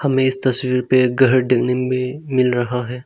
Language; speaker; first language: Hindi; non-native, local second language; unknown